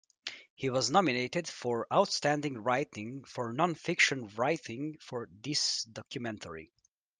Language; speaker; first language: English; native; English